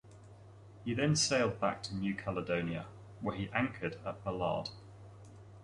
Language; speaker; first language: English; native; English